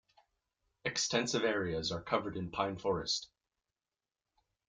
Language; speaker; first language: English; native; English